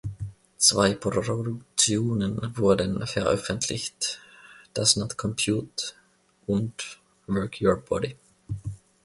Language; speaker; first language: German; non-native, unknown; Finnish